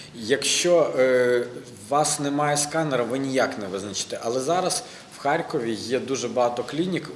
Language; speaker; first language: Ukrainian; non-native, local second language; Russian